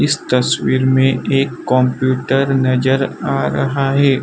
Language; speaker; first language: Hindi; non-native, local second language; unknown